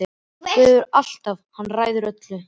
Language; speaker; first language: Icelandic; native; Icelandic